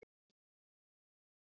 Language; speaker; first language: Icelandic; non-native, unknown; English